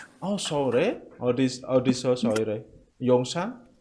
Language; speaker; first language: Korean; non-native, learner; Indonesian